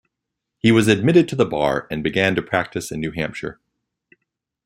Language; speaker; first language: English; native; English